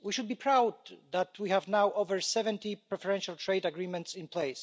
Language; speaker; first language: English; non-native, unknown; Polish